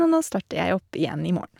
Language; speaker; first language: Norwegian; non-native, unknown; English